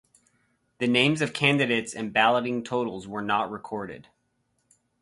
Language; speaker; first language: English; native; English